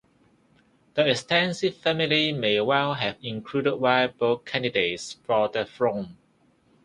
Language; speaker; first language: English; non-native, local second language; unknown